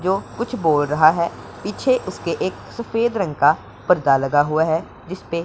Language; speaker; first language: Hindi; non-native, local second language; Punjabi